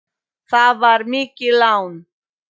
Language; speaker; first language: Icelandic; non-native, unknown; Polish